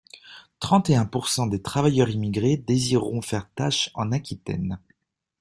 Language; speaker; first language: French; native; French